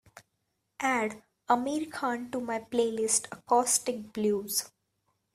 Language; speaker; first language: English; non-native, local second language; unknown